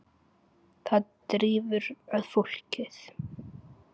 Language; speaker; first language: Icelandic; native; Icelandic